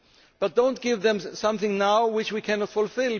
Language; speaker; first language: English; non-native, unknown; German